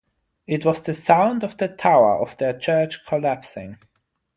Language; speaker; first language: English; non-native, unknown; German